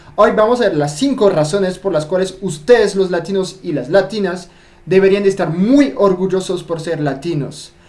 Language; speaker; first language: Spanish; non-native, fluent; French